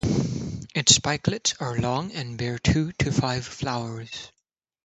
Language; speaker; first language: English; non-native, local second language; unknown